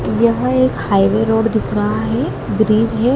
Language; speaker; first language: Hindi; native; Hindi